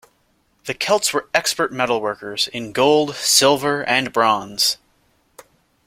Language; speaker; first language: English; native; English